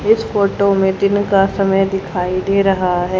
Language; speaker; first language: Hindi; native; Hindi